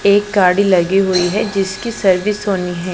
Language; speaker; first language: Hindi; non-native, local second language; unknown